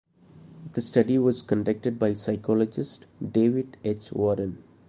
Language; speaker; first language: English; non-native, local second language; Malayalam